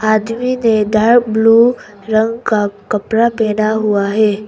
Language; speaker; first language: Hindi; non-native, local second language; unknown